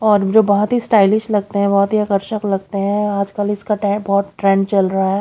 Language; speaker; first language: Hindi; native; Hindi